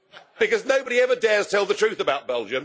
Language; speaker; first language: English; native; English